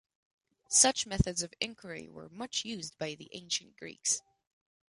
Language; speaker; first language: English; non-native, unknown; French